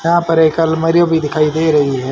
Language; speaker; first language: Hindi; native; Hindi